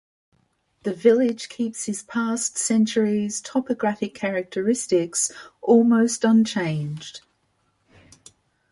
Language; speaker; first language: English; native; English